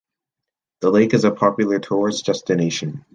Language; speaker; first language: English; native; English